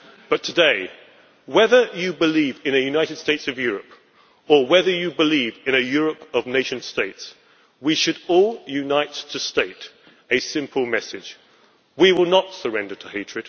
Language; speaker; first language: English; native; English